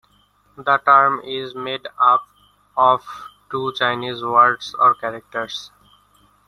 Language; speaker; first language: English; non-native, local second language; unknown